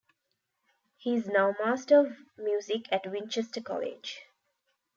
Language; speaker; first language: English; non-native, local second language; Tamil